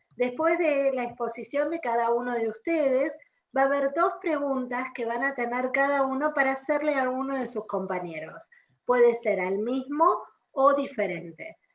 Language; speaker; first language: Spanish; native; Spanish